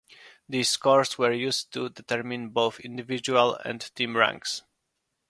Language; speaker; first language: English; non-native, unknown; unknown